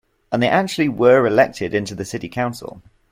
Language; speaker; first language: English; native; English